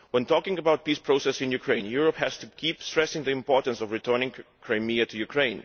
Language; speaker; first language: English; non-native, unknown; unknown